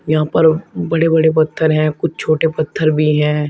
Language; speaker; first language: Hindi; native; Hindi